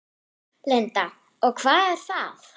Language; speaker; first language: Icelandic; non-native, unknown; German